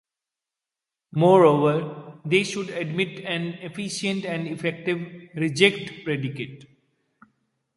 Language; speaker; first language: English; non-native, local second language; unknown